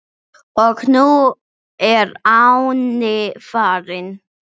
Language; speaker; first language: Icelandic; non-native, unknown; English